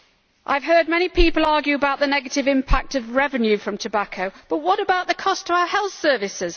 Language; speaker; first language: English; native; English